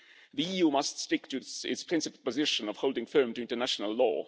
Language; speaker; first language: English; non-native, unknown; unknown